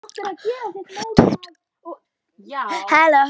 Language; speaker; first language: Icelandic; non-native, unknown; Polish